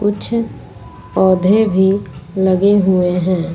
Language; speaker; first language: Hindi; native; Hindi